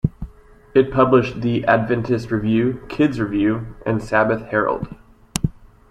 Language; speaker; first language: English; native; English